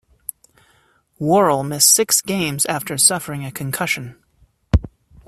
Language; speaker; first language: English; native; English